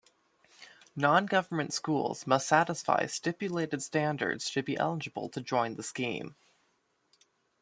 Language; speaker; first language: English; native; English